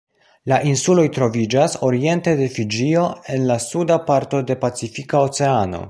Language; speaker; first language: Esperanto; non-native, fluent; Polish